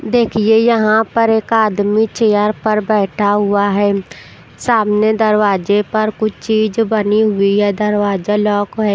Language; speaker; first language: Hindi; non-native, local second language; Punjabi